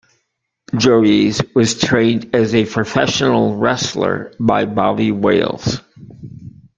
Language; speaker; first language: English; native; English